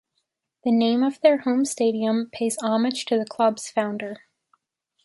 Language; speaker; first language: English; native; English